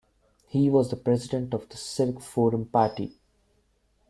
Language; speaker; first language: English; non-native, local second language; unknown